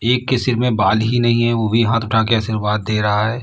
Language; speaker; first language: Hindi; native; Hindi